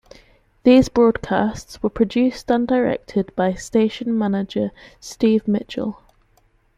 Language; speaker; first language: English; native; English